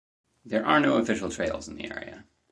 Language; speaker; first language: English; native; English